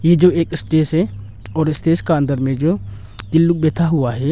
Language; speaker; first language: Hindi; non-native, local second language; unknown